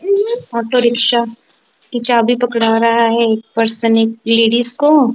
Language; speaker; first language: Hindi; non-native, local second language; Punjabi